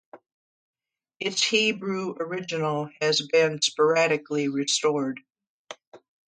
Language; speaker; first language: English; native; English